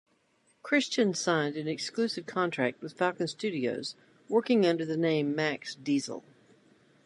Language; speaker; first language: English; native; English